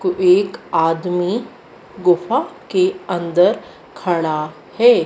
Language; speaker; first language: Hindi; native; Hindi